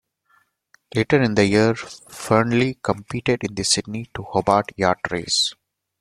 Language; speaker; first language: English; non-native, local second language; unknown